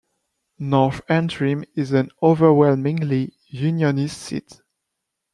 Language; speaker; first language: English; non-native, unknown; French